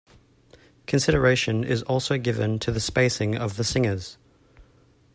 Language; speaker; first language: English; native; English